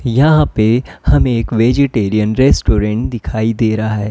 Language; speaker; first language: Hindi; native; Hindi